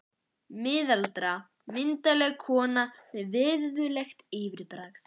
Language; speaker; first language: Icelandic; native; Icelandic